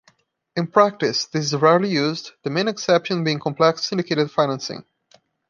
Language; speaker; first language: English; non-native, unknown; Portuguese